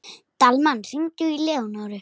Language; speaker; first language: Icelandic; native; Icelandic